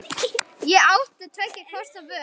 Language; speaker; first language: Icelandic; native; Icelandic